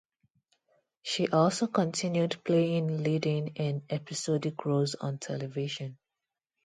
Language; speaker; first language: English; non-native, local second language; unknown